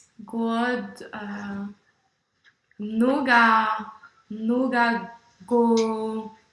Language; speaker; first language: Russian; non-native, learner; French